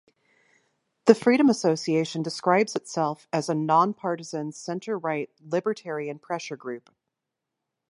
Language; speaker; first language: English; native; English